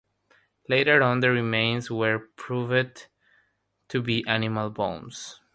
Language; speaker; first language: English; non-native, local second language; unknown